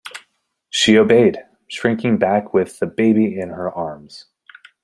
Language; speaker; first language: English; native; English